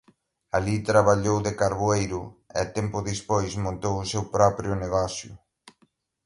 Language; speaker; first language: Galician; native; Galician